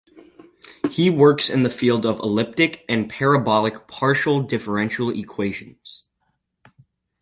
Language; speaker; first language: English; native; English